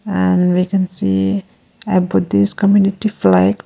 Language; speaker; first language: English; non-native, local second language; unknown